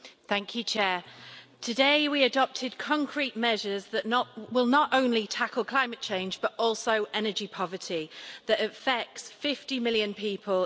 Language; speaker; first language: English; native; English